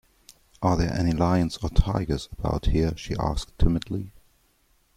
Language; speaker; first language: English; non-native, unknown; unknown